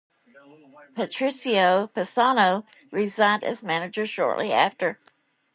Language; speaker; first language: English; native; English